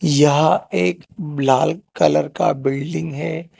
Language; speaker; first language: Hindi; non-native, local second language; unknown